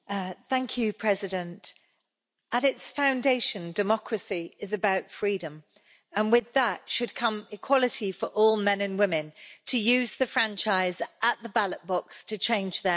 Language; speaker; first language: English; native; English